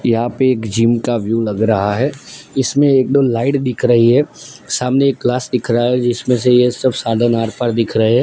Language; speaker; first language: Hindi; non-native, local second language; Gujarati